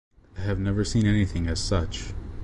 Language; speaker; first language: English; native; English